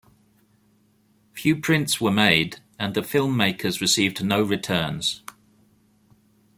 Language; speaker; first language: English; native; English